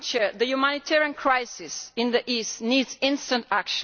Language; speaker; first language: English; non-native, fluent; Italian